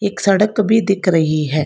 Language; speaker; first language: Hindi; non-native, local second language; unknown